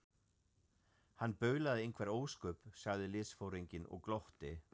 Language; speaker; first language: Icelandic; non-native, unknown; German